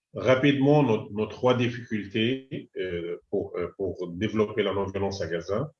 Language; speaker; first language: French; non-native, fluent; Arabic